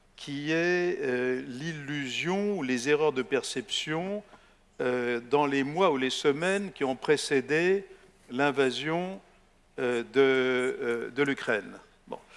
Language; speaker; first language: French; native; French